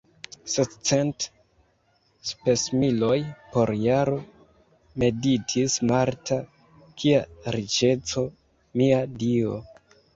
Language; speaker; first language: Esperanto; non-native, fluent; Kinyarwanda